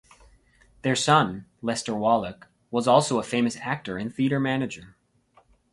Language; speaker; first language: English; native; English